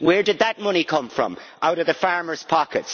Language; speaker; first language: English; native; English